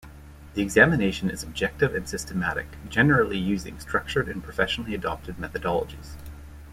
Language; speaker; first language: English; native; English